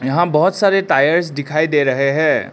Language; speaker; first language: Hindi; non-native, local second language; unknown